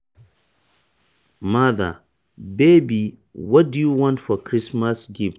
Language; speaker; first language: English; non-native, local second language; Hausa